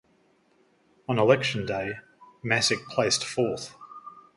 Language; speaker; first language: English; native; English